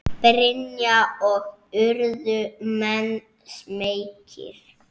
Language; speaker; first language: Icelandic; native; Icelandic